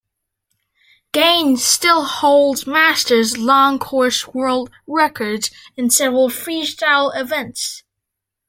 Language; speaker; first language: English; native; English